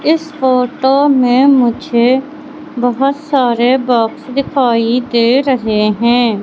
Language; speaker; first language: Hindi; native; Hindi